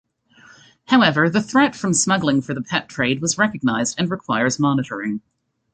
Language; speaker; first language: English; native; English